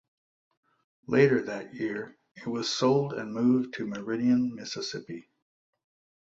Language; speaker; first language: English; native; English